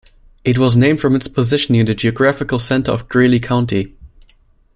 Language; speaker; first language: English; non-native, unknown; German